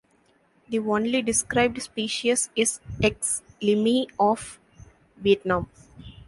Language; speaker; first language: English; non-native, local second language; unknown